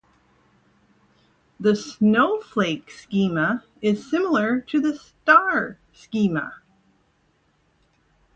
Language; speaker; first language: English; native; English